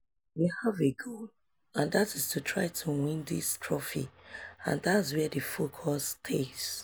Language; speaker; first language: English; non-native, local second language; Yoruba